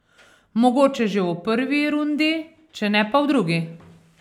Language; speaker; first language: Slovenian; native; Slovenian